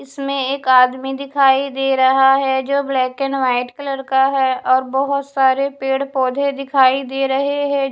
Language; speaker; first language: Hindi; non-native, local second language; Punjabi